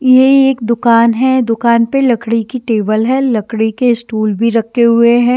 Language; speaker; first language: Hindi; native; Hindi